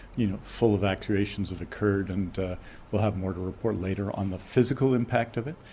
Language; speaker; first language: English; native; English